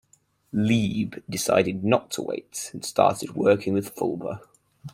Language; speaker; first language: English; native; English